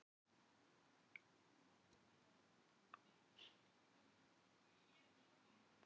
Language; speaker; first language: Icelandic; non-native, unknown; Filipino